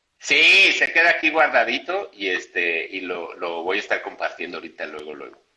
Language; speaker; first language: Spanish; native; Spanish